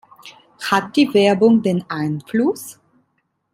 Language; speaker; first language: German; non-native, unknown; Italian